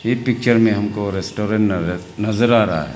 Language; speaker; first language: Hindi; non-native, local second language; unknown